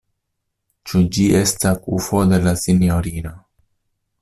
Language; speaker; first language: Esperanto; non-native, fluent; Italian